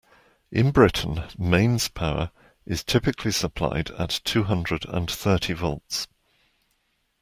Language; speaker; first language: English; native; English